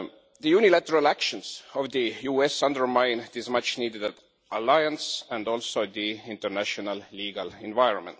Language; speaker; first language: English; non-native, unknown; Estonian